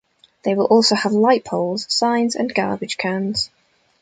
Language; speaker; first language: English; native; English